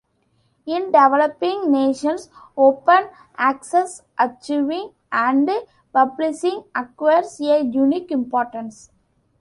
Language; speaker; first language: English; non-native, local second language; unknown